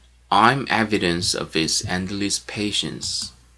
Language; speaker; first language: English; non-native, fluent; Korean